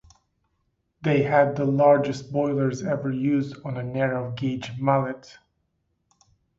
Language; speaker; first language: English; non-native, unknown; Turkish